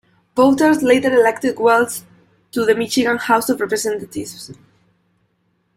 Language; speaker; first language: English; non-native, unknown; Spanish